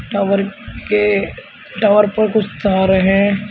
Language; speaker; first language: Hindi; native; Hindi